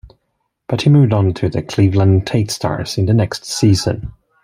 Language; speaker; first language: English; non-native, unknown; Swedish